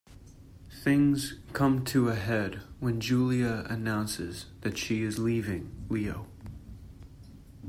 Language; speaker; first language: English; native; English